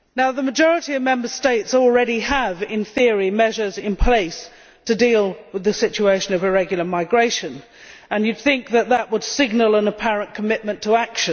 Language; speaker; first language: English; native; English